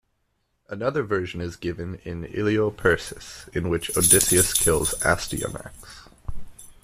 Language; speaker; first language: English; native; English